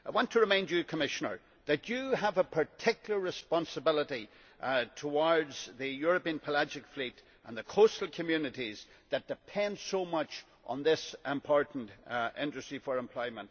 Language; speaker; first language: English; native; English